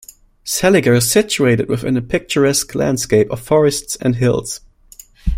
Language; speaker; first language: English; non-native, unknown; German